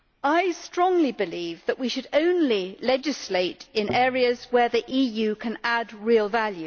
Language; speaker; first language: English; native; English